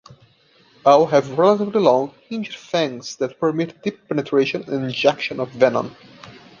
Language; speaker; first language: English; non-native, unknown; Portuguese